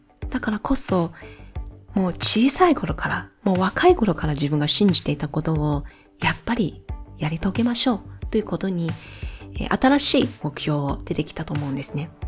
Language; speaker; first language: Japanese; non-native, fluent; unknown